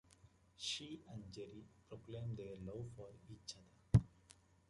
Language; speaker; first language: English; native; English